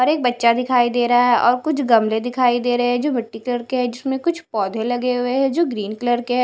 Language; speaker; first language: Hindi; non-native, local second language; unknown